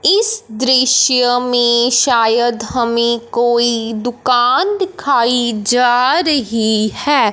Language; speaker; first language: Hindi; non-native, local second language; Punjabi